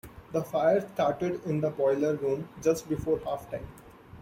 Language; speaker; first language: English; non-native, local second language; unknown